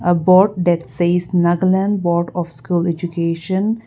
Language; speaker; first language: English; non-native, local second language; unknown